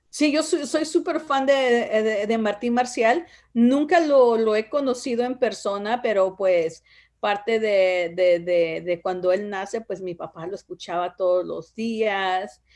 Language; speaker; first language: Spanish; non-native, local second language; Zapotec